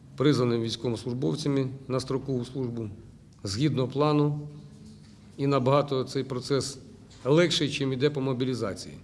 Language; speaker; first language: Ukrainian; non-native, local second language; Russian